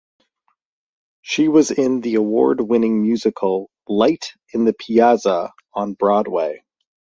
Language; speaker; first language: English; native; English